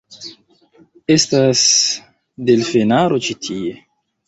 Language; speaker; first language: Esperanto; non-native, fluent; Chinese